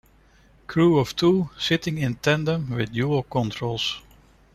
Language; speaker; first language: English; non-native, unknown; Dutch